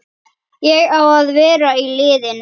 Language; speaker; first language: Icelandic; native; Icelandic